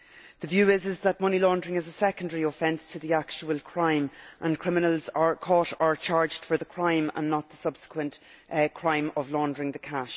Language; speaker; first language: English; native; English